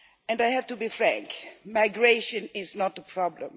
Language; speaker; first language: English; non-native, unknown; Swedish